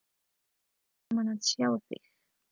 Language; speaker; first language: Icelandic; non-native, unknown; Polish